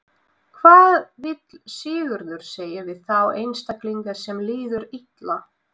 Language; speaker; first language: Icelandic; non-native, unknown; Russian